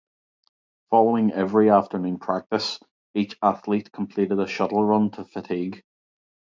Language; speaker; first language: English; native; English